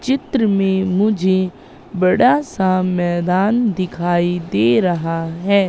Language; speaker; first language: Hindi; native; Hindi